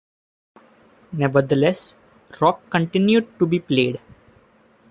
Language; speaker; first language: English; non-native, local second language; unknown